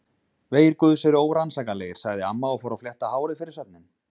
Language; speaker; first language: Icelandic; native; Icelandic